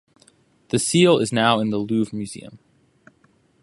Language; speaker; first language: English; native; English